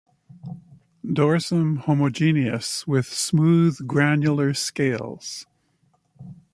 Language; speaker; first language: English; native; English